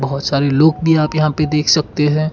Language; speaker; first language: Hindi; non-native, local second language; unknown